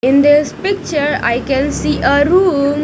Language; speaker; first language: English; non-native, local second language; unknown